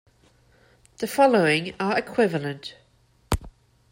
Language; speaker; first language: English; non-native, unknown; German